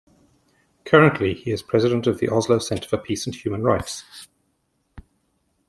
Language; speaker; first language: English; native; English